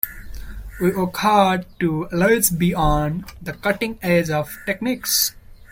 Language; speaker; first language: English; non-native, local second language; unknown